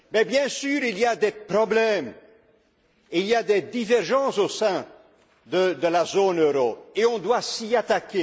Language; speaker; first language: French; non-native, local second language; Dutch